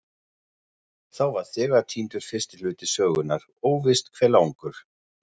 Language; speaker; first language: Icelandic; non-native, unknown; German